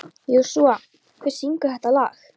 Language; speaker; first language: Icelandic; non-native, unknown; Polish